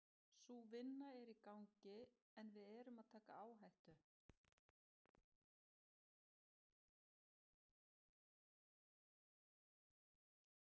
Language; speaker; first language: Icelandic; native; Icelandic